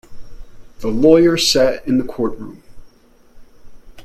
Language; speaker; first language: English; native; English